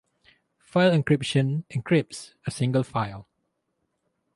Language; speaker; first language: English; non-native, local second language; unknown